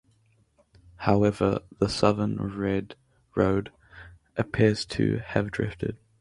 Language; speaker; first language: English; native; English